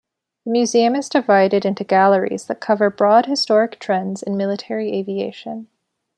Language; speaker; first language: English; native; English